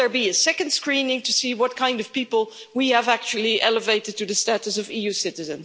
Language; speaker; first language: English; non-native, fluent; Dutch